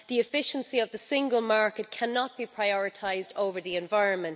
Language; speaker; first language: English; native; English